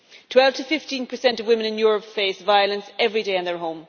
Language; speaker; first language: English; native; English